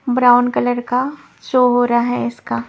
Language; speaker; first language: Hindi; non-native, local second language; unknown